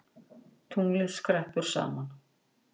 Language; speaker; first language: Icelandic; native; Icelandic